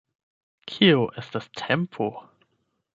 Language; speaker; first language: Esperanto; non-native, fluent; German